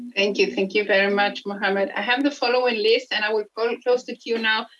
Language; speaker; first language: English; non-native, fluent; Spanish